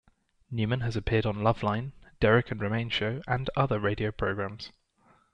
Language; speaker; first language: English; native; English